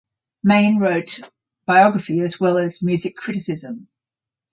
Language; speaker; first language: English; native; English